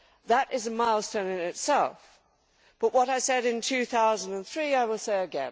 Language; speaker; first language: English; native; English